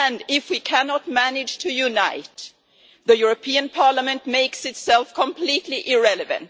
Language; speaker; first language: English; non-native, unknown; Swedish